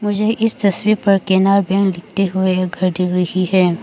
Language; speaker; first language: Hindi; non-native, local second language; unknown